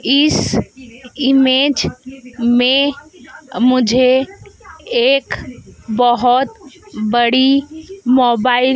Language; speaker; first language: Hindi; native; Hindi